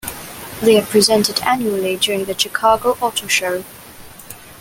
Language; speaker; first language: English; non-native, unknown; Cantonese